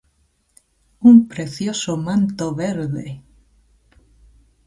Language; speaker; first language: Galician; native; Galician